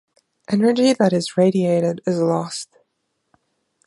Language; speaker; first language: English; non-native, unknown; German